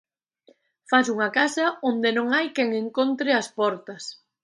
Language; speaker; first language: Galician; native; Galician